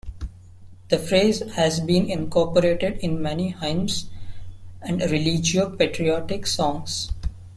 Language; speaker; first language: English; non-native, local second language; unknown